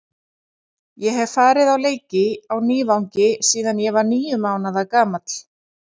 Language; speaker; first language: Icelandic; native; Icelandic